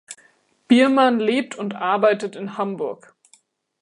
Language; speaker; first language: German; native; German